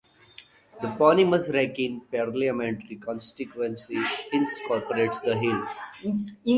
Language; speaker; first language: English; native; English